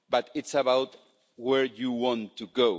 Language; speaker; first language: English; non-native, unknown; Spanish